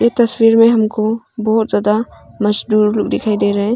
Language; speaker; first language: Hindi; non-native, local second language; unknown